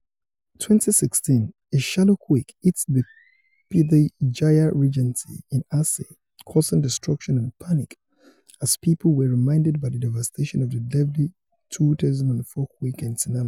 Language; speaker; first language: English; non-native, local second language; Yoruba